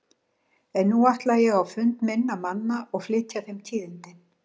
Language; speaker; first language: Icelandic; native; Icelandic